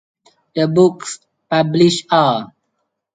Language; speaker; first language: English; non-native, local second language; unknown